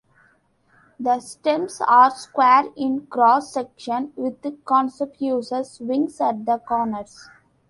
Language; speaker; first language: English; non-native, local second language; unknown